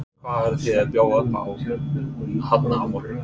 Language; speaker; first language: Icelandic; non-native, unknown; English